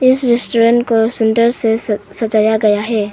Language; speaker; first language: Hindi; non-native, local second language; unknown